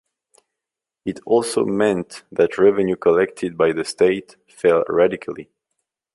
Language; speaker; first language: English; non-native, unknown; French